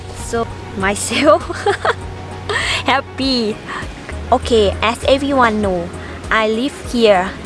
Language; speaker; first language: English; non-native, learner; Thai